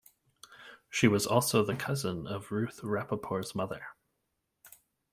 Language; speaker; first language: English; native; English